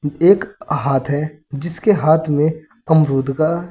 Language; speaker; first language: Hindi; native; Hindi